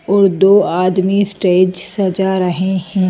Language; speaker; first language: Hindi; native; Hindi